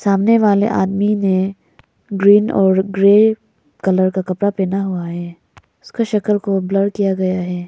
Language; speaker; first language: Hindi; non-native, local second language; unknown